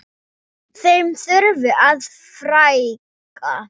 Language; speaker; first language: Icelandic; non-native, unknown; Thai